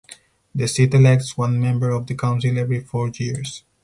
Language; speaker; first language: English; non-native, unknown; Spanish